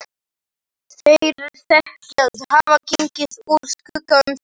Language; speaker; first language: Icelandic; non-native, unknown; Slovak